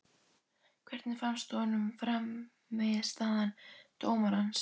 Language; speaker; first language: Icelandic; native; Icelandic